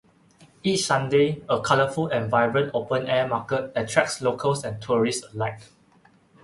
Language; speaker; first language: English; non-native, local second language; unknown